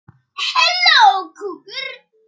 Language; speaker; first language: Icelandic; non-native, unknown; Polish